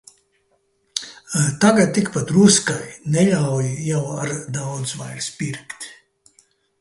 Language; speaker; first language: Latvian; early bilingual, heritage; Latvian